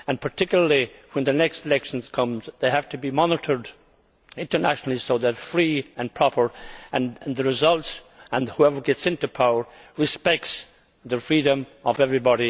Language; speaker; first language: English; native; English